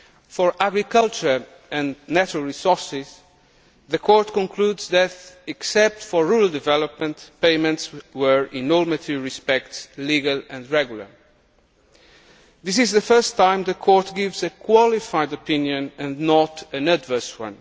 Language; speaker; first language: English; non-native, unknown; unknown